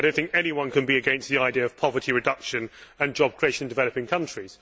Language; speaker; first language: English; native; English